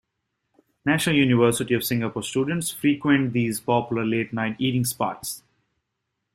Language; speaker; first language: English; native; English